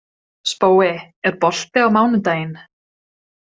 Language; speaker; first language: Icelandic; non-native, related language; Swedish